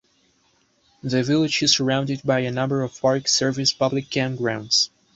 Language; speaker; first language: English; native; English